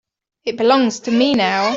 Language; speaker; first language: English; native; English